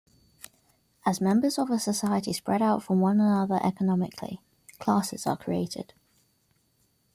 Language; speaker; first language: English; native; English